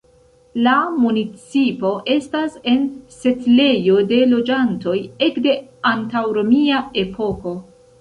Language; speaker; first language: Esperanto; non-native, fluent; Central Kurdish